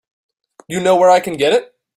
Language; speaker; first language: English; native; English